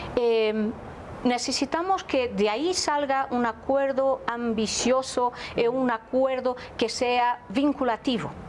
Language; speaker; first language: Spanish; non-native, related language; Portuguese